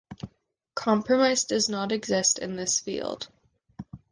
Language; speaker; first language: English; native; English